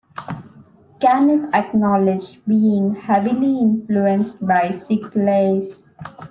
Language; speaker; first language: English; non-native, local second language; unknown